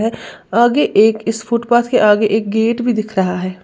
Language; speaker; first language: Hindi; native; Hindi